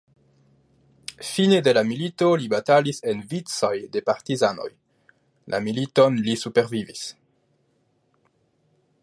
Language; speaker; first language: Esperanto; non-native, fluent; French